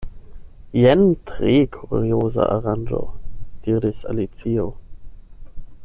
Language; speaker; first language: Esperanto; non-native, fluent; German